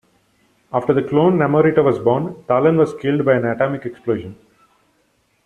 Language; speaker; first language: English; non-native, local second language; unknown